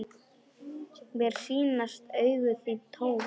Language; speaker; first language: Icelandic; non-native, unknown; Polish